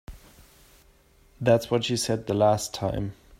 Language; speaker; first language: English; non-native, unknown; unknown